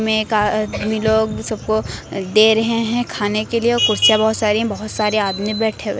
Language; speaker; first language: Hindi; native; Hindi